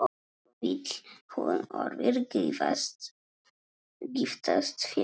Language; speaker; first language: Icelandic; non-native, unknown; Polish